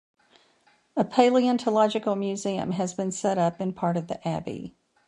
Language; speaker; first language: English; native; English